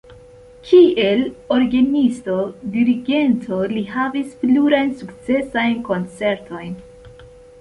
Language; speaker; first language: Esperanto; non-native, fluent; Central Kurdish